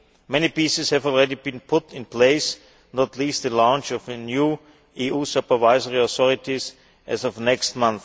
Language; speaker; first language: English; non-native, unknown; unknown